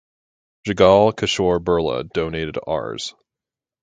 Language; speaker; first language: English; native; English